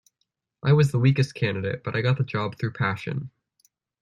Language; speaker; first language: English; native; English